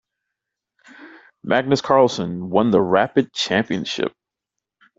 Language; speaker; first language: English; native; English